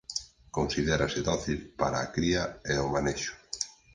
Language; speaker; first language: Galician; native; Galician